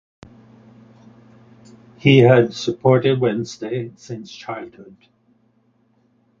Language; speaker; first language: English; non-native, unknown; Norwegian